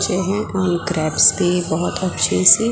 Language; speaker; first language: Hindi; non-native, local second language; Gujarati